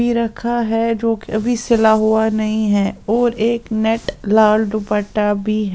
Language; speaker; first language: Hindi; non-native, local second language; Punjabi